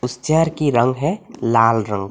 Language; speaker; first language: Hindi; non-native, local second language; Bangla